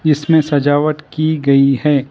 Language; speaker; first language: Hindi; non-native, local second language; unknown